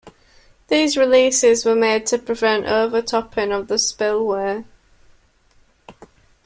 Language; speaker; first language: English; native; English